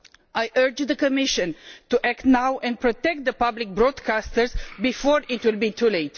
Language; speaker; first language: English; non-native, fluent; Romanian